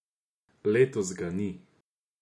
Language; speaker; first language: Slovenian; non-native, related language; Croatian